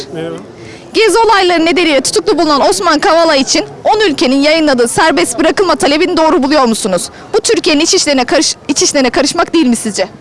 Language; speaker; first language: Turkish; native; Turkish